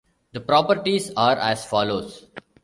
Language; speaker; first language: English; non-native, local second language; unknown